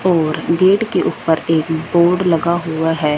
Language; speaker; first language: Hindi; non-native, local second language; Punjabi